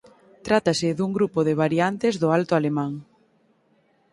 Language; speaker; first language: Galician; native; Galician